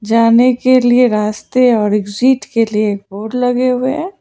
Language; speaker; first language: Hindi; non-native, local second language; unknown